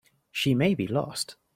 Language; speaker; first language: English; native; English